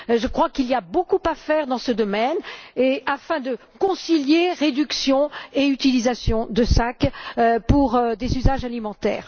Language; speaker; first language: French; native; French